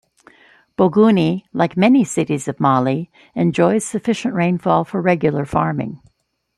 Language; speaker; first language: English; native; English